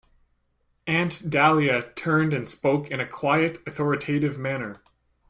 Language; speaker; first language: English; native; English